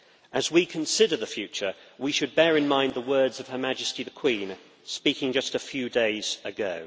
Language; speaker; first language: English; native; English